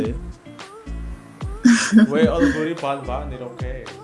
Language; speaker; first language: Korean; non-native, learner; Indonesian